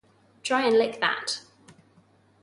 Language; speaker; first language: English; non-native, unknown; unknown